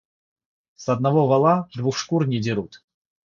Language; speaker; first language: Russian; non-native, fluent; Georgian